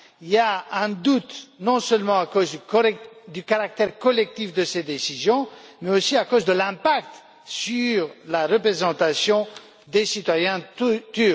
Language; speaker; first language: French; non-native, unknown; Romanian